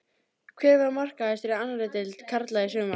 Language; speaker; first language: Icelandic; native; Icelandic